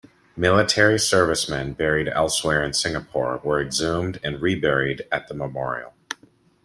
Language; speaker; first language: English; native; English